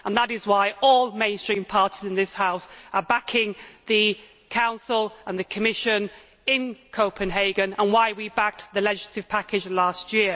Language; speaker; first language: English; native; English